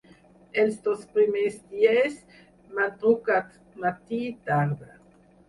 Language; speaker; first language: Catalan; non-native, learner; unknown